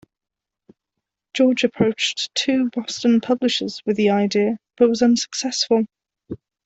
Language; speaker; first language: English; non-native, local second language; Welsh